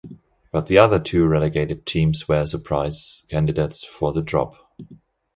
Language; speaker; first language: English; non-native, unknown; German